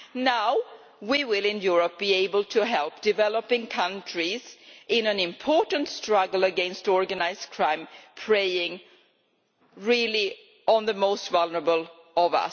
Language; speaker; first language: English; non-native, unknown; Swedish